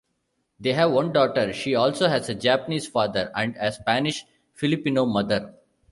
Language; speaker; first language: English; non-native, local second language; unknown